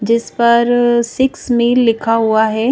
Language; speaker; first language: Hindi; native; Hindi